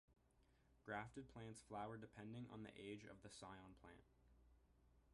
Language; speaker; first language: English; native; English